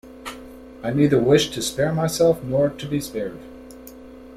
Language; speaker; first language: English; native; English